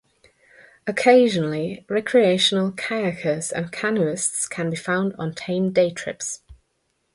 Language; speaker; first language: English; non-native, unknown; German